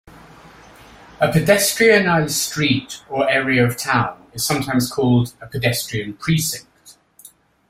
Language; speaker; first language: English; native; English